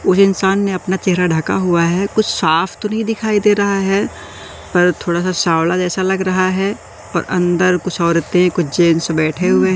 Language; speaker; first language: Hindi; native; Hindi